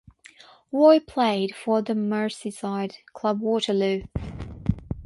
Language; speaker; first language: English; non-native, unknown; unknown